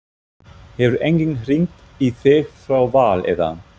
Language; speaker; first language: Icelandic; non-native, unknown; German